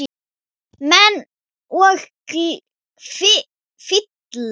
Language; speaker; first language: Icelandic; non-native, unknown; Thai